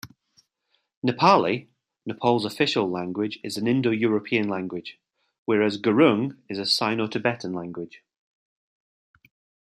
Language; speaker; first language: English; native; English